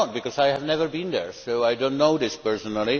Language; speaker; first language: English; non-native, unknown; Czech